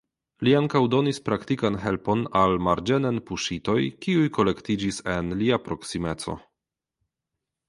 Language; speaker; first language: Esperanto; non-native, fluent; Polish